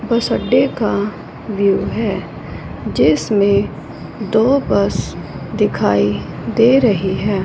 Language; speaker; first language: Hindi; non-native, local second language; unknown